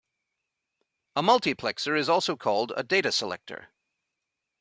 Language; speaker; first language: English; native; English